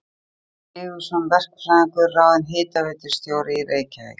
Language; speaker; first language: Icelandic; native; Icelandic